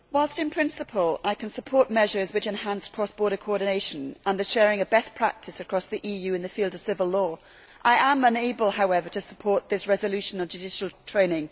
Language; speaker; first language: English; native; English